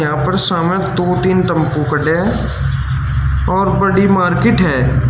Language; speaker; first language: Hindi; native; Hindi